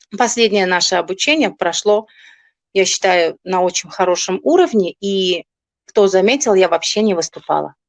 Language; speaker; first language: Russian; non-native, local second language; Tajik